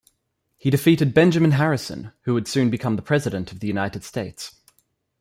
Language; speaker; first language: English; native; English